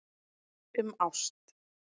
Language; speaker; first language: Icelandic; native; Icelandic